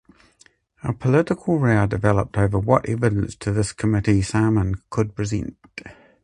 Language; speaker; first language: English; native; English